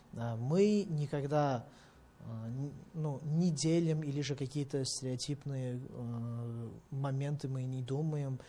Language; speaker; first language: Russian; non-native, fluent; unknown